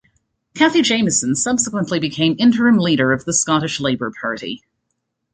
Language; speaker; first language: English; native; English